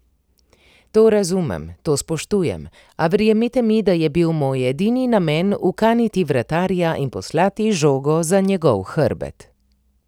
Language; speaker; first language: Slovenian; native; Slovenian